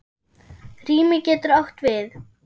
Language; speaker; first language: Icelandic; non-native, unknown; German